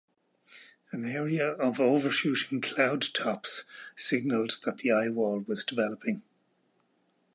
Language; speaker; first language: English; native; English